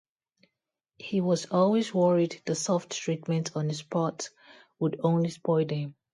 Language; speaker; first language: English; non-native, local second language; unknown